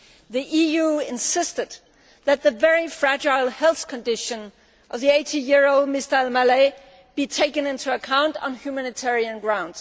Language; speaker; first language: English; non-native, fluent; Danish